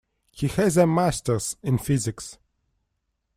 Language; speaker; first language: English; non-native, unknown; Russian